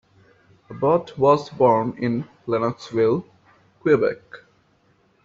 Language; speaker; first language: English; non-native, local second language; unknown